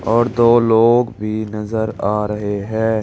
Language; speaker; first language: Hindi; native; Hindi